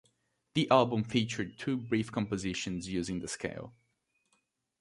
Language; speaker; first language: English; native; English